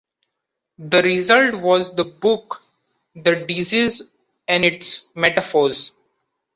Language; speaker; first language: English; non-native, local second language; Marathi